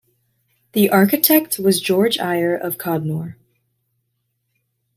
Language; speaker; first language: English; native; English